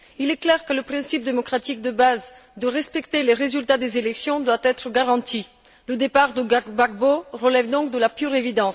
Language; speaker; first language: French; non-native, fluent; Bulgarian